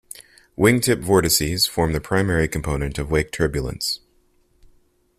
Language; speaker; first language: English; native; English